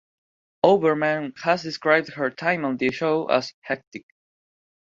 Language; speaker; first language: English; non-native, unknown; Spanish